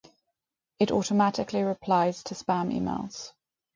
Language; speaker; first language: English; native; English